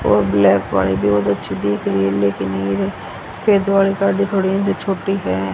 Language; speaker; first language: Hindi; native; Hindi